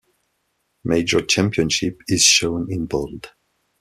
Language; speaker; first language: English; non-native, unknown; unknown